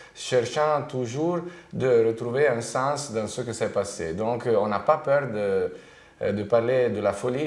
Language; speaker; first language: French; non-native, related language; Italian